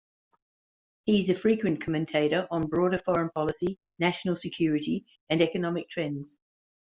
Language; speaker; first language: English; native; English